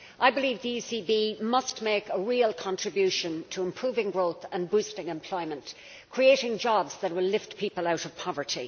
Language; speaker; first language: English; native; English